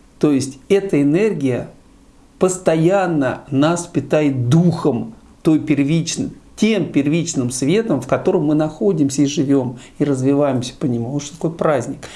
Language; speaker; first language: Russian; native; Russian